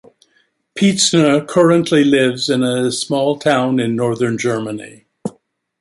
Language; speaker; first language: English; native; English